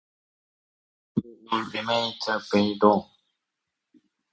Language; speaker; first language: English; non-native, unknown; Japanese